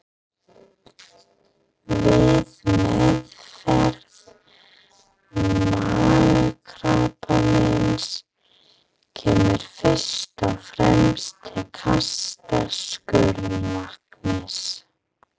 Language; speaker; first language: Icelandic; non-native, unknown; English